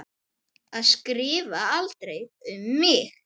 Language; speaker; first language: Icelandic; native; Icelandic